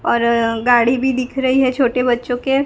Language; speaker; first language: Hindi; non-native, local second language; Gujarati